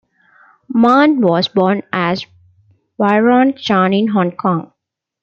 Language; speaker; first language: English; non-native, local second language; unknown